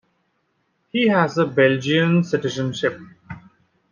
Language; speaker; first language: English; non-native, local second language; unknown